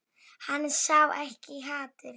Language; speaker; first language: Icelandic; non-native, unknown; Polish